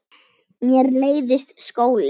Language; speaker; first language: Icelandic; native; Icelandic